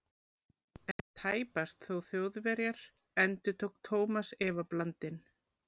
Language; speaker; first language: Icelandic; native; Icelandic